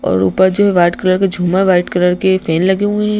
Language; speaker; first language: Hindi; native; Hindi